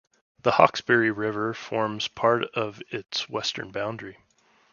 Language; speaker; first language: English; native; English